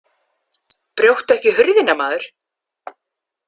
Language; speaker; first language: Icelandic; non-native, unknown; English